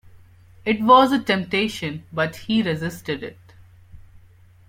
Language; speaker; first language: English; non-native, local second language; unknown